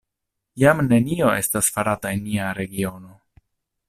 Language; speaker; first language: Esperanto; non-native, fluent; Italian